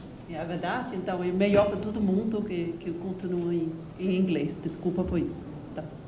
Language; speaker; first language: Portuguese; non-native, learner; Danish